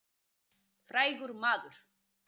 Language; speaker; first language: Icelandic; native; Icelandic